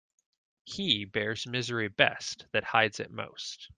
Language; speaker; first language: English; native; English